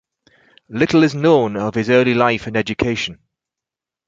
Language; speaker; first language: English; native; English